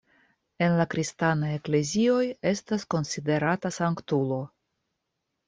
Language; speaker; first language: Esperanto; non-native, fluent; Russian